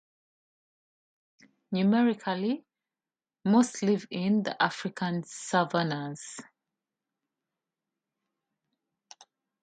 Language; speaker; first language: English; native; English